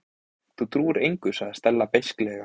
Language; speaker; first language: Icelandic; native; Icelandic